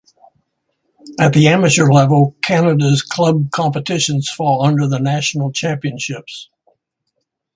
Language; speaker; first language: English; native; English